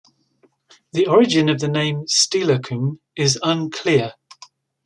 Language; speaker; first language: English; native; English